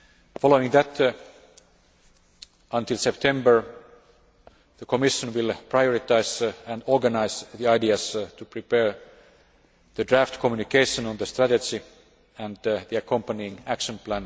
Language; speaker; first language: English; non-native, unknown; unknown